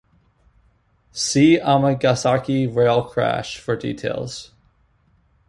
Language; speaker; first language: English; native; English